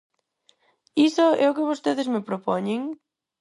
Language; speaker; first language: Galician; non-native, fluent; Spanish